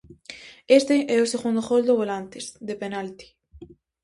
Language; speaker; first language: Galician; native; Galician